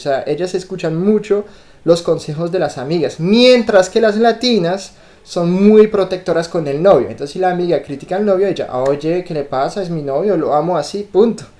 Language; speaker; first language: Spanish; non-native, fluent; French